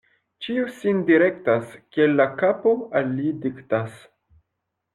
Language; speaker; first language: Esperanto; non-native, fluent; French